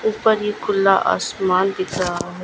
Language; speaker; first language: Hindi; non-native, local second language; Gujarati